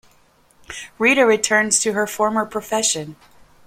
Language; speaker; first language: English; native; English